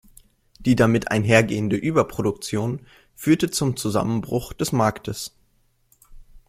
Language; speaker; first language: German; native; German